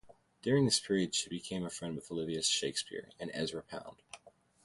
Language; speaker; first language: English; native; English